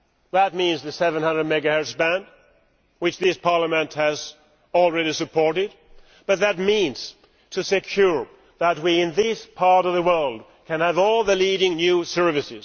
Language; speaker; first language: English; non-native, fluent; Swedish